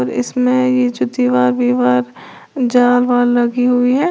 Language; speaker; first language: Hindi; native; Hindi